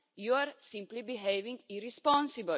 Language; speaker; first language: English; non-native, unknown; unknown